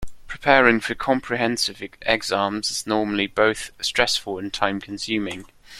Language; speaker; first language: English; non-native, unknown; German